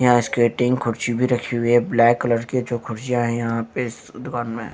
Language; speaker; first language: Hindi; native; Hindi